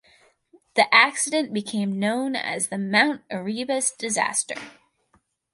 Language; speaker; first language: English; native; English